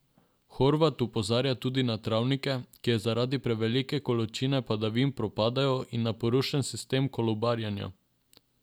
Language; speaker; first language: Slovenian; non-native, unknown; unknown